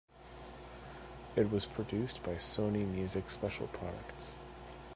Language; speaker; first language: English; native; English